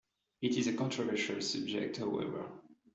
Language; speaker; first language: English; non-native, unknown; French